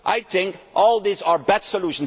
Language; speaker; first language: English; non-native, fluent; Dutch